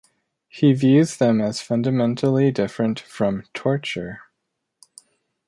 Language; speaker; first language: English; native; English